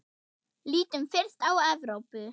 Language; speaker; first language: Icelandic; non-native, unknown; German